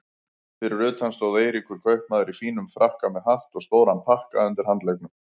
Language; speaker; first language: Icelandic; native; Icelandic